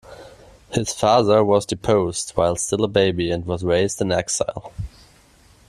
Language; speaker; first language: English; non-native, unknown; German